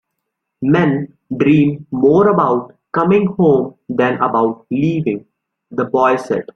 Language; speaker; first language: English; non-native, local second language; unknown